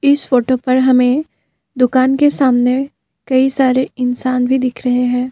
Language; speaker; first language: Hindi; non-native, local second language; Assamese